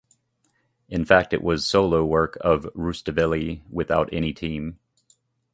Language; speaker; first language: English; native; English